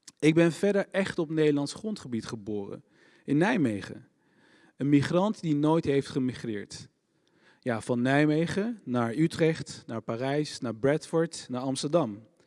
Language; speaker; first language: Dutch; early bilingual, other home language; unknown